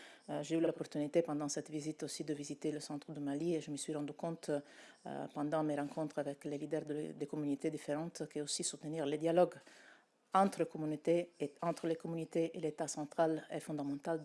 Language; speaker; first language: French; non-native, related language; Italian